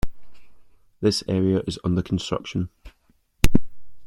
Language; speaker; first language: English; native; English